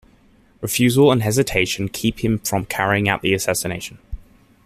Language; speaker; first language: English; native; English